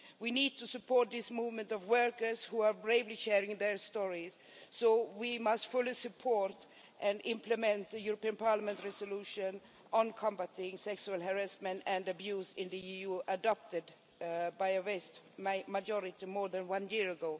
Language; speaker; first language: English; non-native, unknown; Swedish